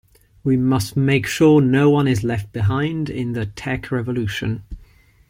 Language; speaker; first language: English; non-native, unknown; Ligurian